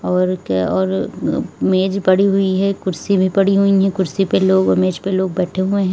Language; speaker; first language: Hindi; native; Hindi